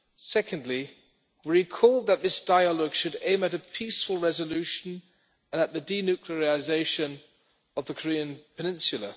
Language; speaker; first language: English; non-native, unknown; German